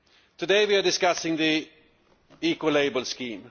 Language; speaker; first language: English; non-native, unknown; Swedish